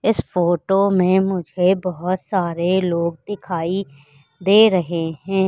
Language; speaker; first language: Hindi; native; Hindi